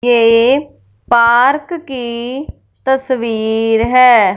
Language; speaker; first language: Hindi; non-native, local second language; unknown